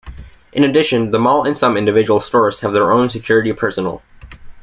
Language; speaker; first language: English; native; English